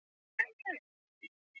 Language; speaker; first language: Icelandic; non-native, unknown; English